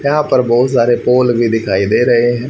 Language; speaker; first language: Hindi; native; Hindi